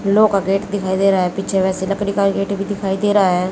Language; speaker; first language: Hindi; native; Hindi